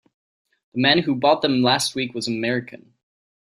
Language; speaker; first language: English; native; English